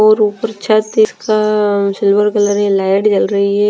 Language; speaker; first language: Hindi; non-native, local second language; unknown